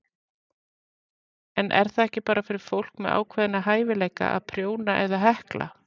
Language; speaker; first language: Icelandic; native; Icelandic